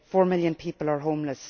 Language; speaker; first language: English; native; English